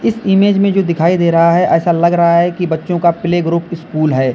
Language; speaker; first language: Hindi; native; Hindi